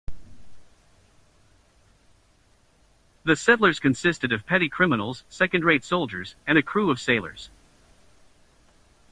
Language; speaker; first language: English; native; English